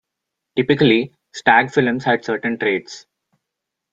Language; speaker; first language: English; non-native, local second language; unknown